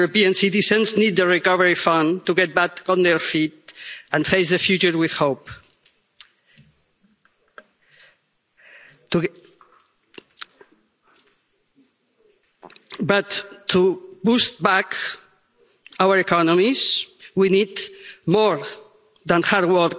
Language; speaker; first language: English; non-native, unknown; Catalan